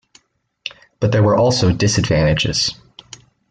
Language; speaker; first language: English; native; English